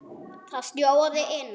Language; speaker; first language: Icelandic; non-native, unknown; German